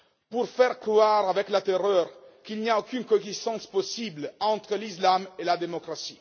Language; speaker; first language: French; non-native, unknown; Italian